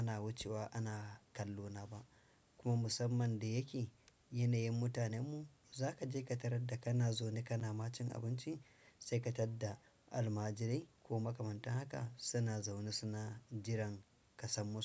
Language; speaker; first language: Hausa; non-native, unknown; Fula